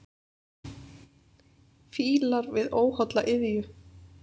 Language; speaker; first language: Icelandic; native; Icelandic